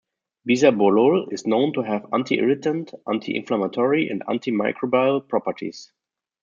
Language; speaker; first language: English; non-native, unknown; German